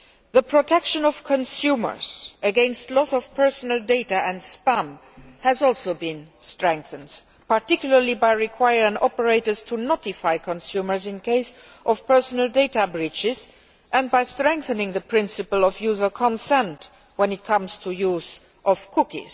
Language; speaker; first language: English; non-native, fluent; Luxembourgish